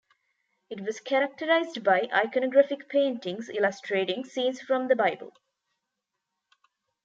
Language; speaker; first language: English; non-native, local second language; Tamil